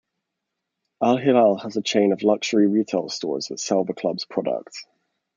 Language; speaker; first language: English; native; English